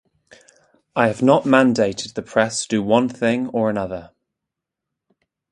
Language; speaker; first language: English; native; English